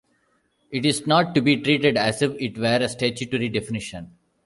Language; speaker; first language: English; non-native, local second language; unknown